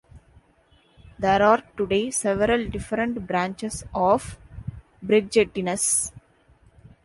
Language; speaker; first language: English; non-native, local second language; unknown